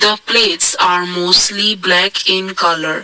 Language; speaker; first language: English; non-native, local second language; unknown